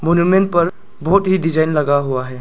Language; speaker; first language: Hindi; non-native, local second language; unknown